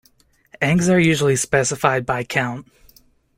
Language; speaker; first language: English; native; English